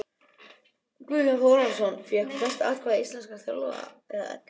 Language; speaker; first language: Icelandic; native; Icelandic